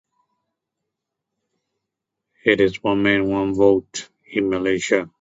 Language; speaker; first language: English; non-native, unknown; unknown